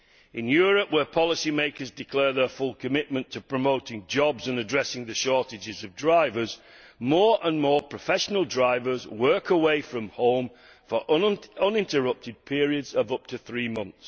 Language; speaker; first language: English; native; English